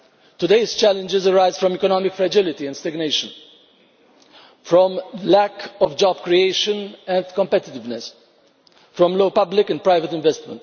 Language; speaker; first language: English; non-native, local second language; Maltese